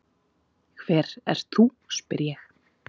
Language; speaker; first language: Icelandic; native; Icelandic